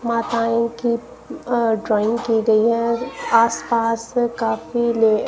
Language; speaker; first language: Hindi; non-native, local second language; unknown